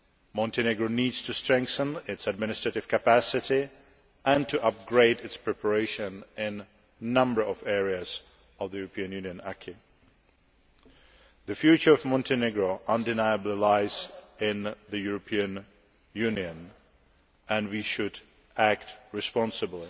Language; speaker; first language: English; non-native, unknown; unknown